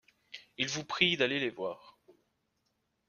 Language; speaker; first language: French; native; French